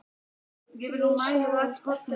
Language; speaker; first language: Icelandic; native; Icelandic